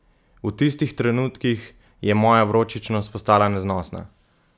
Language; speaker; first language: Slovenian; native; Slovenian